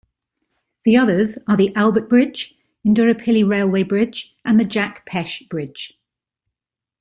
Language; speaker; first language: English; native; English